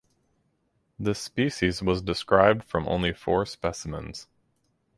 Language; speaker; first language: English; native; English